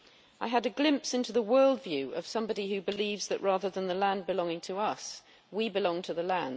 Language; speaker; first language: English; native; English